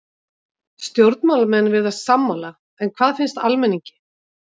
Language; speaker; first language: Icelandic; native; Icelandic